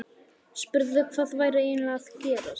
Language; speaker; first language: Icelandic; native; Icelandic